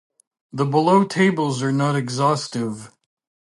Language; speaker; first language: English; native; English